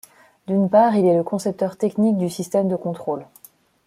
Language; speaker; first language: French; non-native, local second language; Malagasy